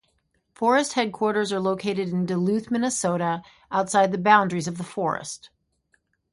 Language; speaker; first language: English; native; English